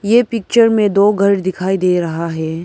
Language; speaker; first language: Hindi; non-native, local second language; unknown